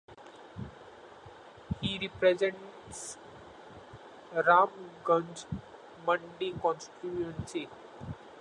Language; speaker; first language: English; non-native, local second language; Marathi